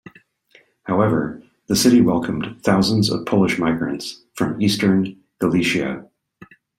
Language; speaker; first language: English; native; English